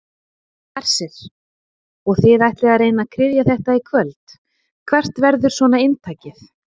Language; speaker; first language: Icelandic; native; Icelandic